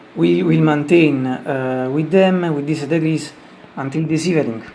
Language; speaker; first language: English; non-native, learner; Italian